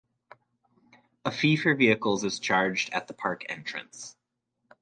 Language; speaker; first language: English; native; English